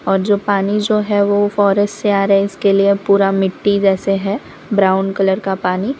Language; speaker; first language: Hindi; non-native, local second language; Gujarati